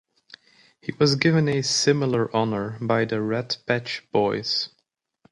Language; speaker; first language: English; native; English